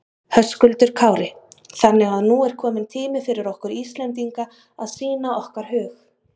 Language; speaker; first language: Icelandic; native; Icelandic